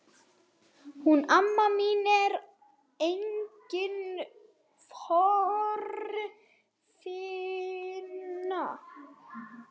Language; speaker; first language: Icelandic; non-native, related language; Swedish